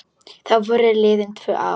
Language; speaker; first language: Icelandic; non-native, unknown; Polish